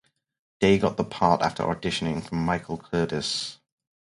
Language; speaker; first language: English; native; English